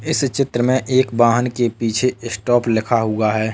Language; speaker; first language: Hindi; native; Hindi